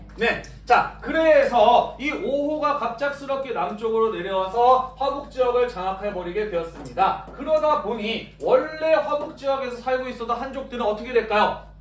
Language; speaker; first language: Korean; native; Korean